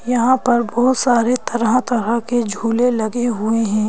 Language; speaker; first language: Hindi; native; Hindi